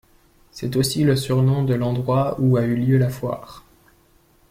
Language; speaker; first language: French; native; French